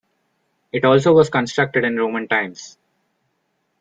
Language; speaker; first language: English; non-native, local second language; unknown